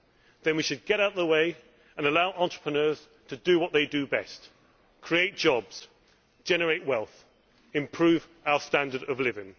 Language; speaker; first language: English; native; English